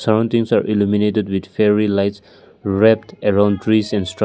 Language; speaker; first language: English; non-native, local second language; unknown